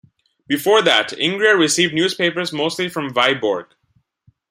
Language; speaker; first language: English; non-native, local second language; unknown